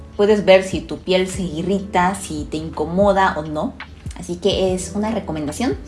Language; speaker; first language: Spanish; non-native, fluent; Korean